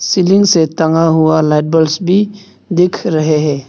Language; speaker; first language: Hindi; early bilingual, other home language; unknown